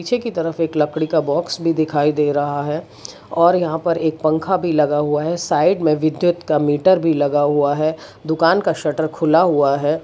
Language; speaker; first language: Hindi; non-native, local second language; Gujarati